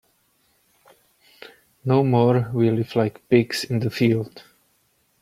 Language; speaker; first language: English; non-native, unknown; Czech